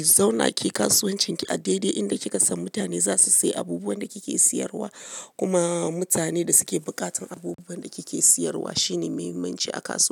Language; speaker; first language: Hausa; non-native, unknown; Yoruba